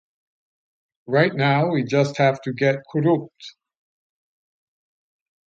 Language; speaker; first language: English; native; English